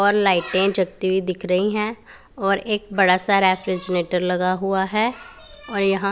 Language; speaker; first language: Hindi; non-native, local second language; Punjabi